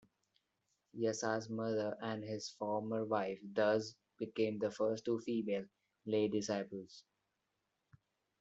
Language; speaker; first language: English; non-native, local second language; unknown